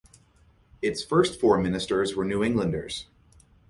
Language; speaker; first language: English; native; English